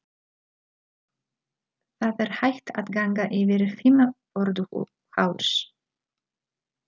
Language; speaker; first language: Icelandic; non-native, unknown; Polish